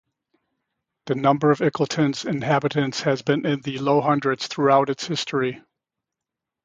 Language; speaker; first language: English; native; English